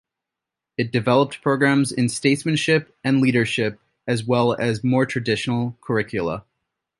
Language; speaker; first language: English; native; English